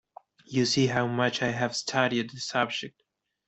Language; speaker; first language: English; non-native, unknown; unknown